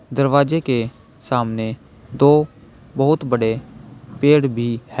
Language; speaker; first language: Hindi; native; Hindi